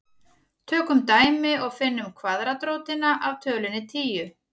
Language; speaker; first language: Icelandic; native; Icelandic